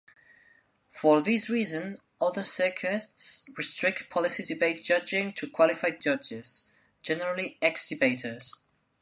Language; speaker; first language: English; non-native, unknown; Spanish